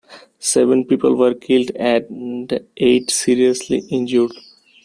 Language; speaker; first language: English; non-native, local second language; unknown